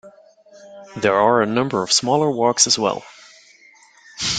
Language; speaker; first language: English; native; English